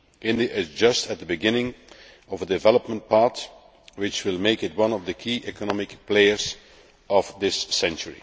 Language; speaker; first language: English; non-native, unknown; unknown